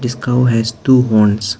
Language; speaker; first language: English; non-native, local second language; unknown